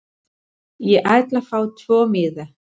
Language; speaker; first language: Icelandic; non-native, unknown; Spanish